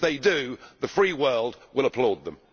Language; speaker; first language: English; native; English